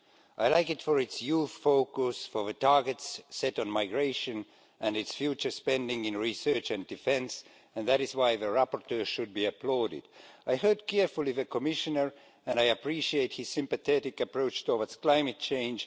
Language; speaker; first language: English; non-native, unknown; Estonian